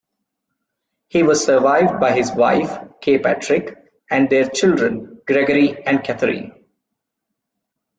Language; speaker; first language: English; non-native, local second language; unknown